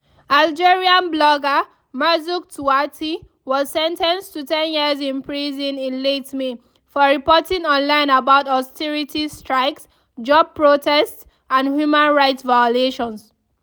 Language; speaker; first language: English; non-native, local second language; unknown